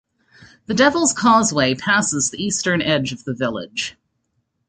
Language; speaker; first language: English; native; English